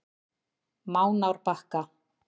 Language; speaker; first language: Icelandic; native; Icelandic